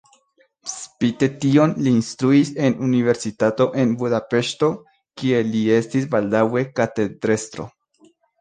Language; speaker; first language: Esperanto; non-native, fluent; Spanish